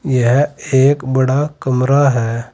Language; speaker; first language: Hindi; native; Hindi